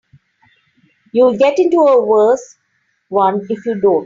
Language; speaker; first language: English; non-native, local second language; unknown